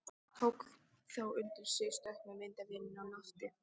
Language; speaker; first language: Icelandic; native; Icelandic